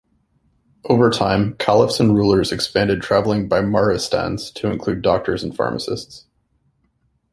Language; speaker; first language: English; native; English